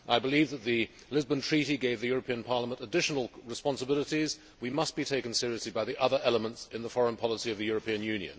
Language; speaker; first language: English; native; English